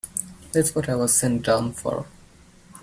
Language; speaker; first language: English; native; English